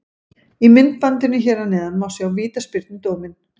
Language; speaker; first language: Icelandic; native; Icelandic